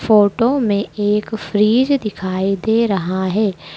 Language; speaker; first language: Hindi; native; Hindi